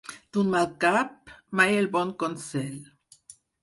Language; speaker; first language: Catalan; non-native, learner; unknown